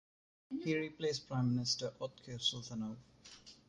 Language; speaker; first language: English; non-native, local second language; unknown